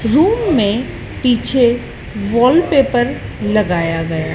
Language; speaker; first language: Hindi; native; Hindi